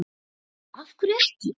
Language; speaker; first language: Icelandic; native; Icelandic